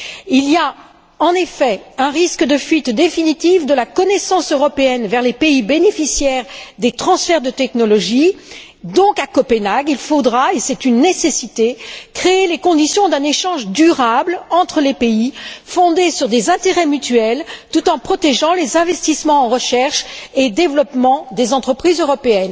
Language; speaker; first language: French; native; French